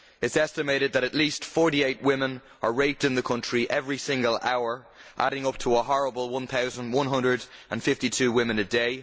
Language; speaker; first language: English; native; English